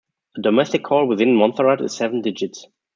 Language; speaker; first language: English; non-native, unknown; German